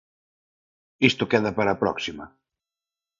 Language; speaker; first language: Galician; non-native, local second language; Spanish